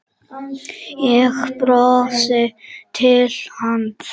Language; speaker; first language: Icelandic; non-native, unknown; Czech